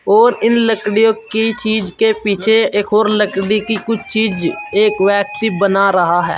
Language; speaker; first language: Hindi; native; Hindi